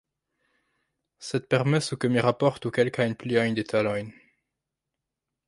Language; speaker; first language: Esperanto; non-native, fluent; French